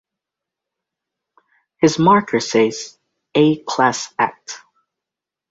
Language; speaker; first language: English; native; English